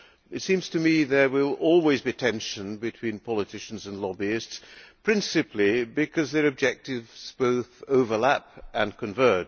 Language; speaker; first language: English; non-native, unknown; Hungarian